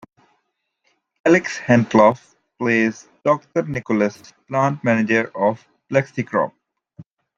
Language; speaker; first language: English; native; English